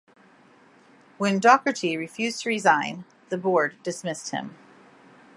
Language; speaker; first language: English; native; English